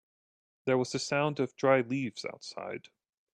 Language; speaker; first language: English; native; English